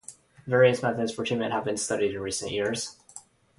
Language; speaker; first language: English; non-native, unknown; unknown